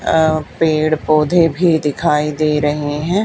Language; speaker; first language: Hindi; native; Hindi